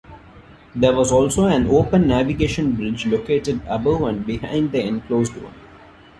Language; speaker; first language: English; non-native, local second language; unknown